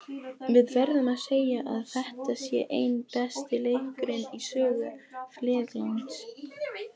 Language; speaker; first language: Icelandic; non-native, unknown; Polish